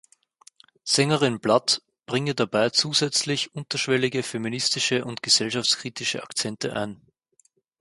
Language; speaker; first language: German; native; German